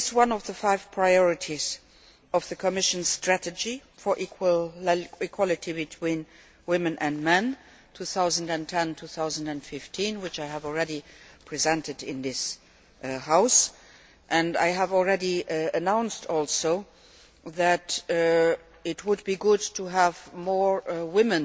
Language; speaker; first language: English; non-native, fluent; Luxembourgish